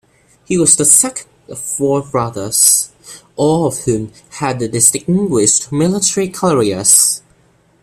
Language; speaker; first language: English; non-native, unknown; Chinese